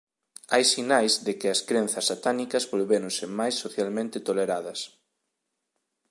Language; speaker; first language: Galician; native; Galician